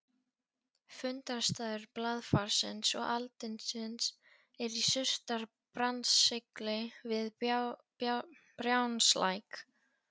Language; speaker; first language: Icelandic; non-native, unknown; Polish